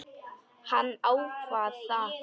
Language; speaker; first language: Icelandic; non-native, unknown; Polish